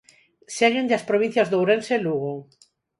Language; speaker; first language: Galician; non-native, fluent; Spanish